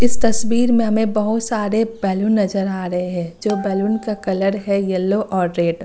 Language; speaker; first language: Hindi; native; Hindi